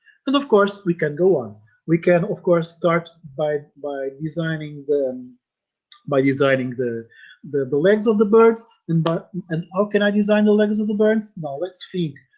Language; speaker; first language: English; non-native, fluent; Portuguese